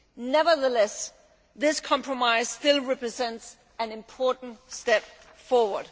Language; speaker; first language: English; non-native, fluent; Danish